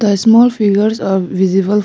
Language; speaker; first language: English; non-native, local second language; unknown